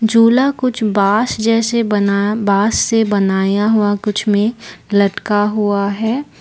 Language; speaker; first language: Hindi; non-native, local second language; Assamese